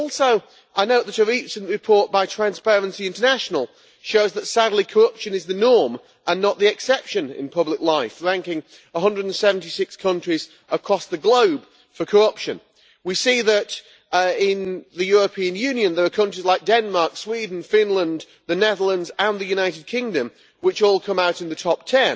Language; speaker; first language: English; native; English